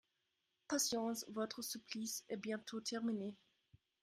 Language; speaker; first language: French; non-native, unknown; German